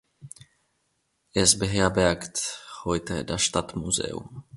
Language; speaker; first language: German; non-native, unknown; Finnish